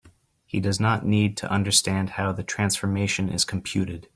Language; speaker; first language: English; native; English